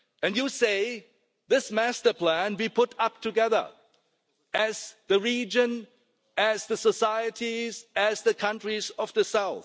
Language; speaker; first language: English; non-native, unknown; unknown